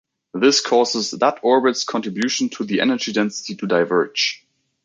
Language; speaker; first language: English; native; English